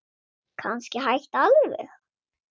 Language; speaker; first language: Icelandic; non-native, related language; Swedish